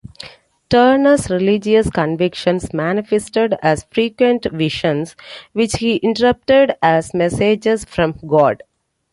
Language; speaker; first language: English; non-native, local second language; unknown